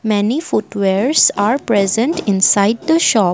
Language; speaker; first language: English; non-native, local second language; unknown